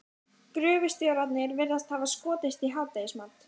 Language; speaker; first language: Icelandic; native; Icelandic